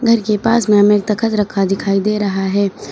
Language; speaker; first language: Hindi; native; Hindi